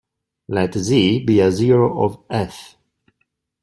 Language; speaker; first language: English; non-native, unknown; Italian